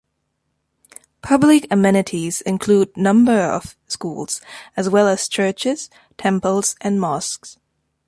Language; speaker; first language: English; non-native, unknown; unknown